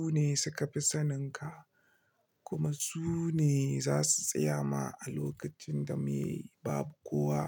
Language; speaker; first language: Hausa; non-native, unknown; Igbo